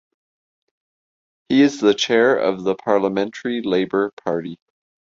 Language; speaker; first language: English; native; English